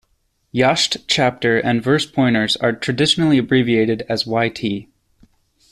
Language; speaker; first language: English; native; English